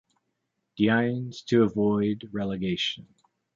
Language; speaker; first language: English; native; English